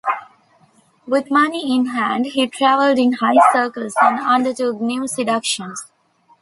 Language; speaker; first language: English; non-native, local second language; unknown